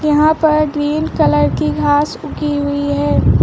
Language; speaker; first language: Hindi; native; Hindi